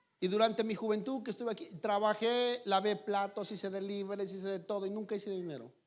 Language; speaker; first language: Spanish; native; Spanish